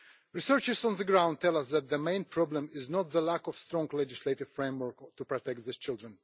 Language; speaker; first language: English; non-native, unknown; Russian